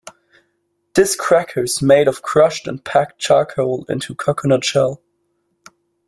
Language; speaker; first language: English; non-native, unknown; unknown